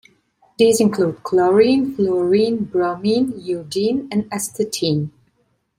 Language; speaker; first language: English; non-native, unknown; Italian